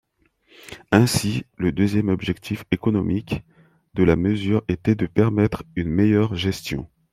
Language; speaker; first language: French; non-native, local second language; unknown